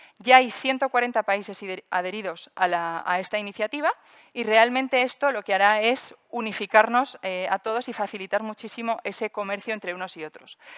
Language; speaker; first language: Spanish; native; Spanish